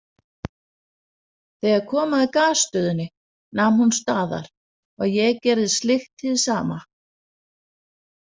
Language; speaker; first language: Icelandic; non-native, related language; Danish